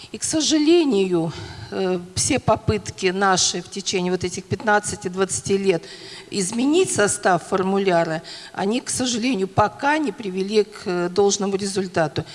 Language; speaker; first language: Russian; native; Russian